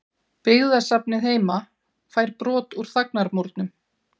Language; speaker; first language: Icelandic; native; Icelandic